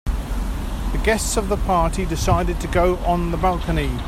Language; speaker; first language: English; native; English